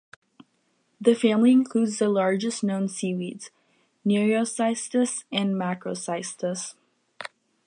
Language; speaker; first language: English; native; English